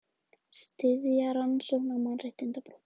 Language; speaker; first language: Icelandic; native; Icelandic